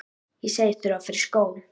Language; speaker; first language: Icelandic; native; Icelandic